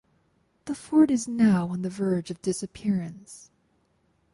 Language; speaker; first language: English; native; English